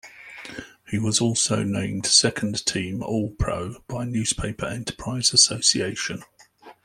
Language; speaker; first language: English; native; English